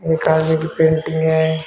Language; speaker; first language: Hindi; native; Hindi